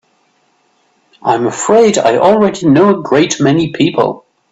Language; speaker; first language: English; native; English